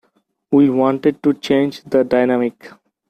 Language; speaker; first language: English; non-native, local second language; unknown